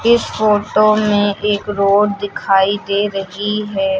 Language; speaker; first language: Hindi; native; Hindi